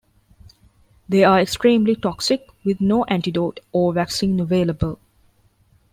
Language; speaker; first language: English; non-native, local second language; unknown